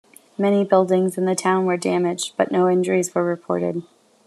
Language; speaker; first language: English; native; English